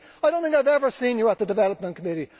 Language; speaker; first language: English; native; English